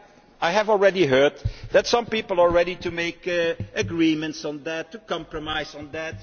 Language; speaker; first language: English; non-native, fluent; Dutch